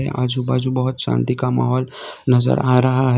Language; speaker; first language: Hindi; non-native, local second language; Gujarati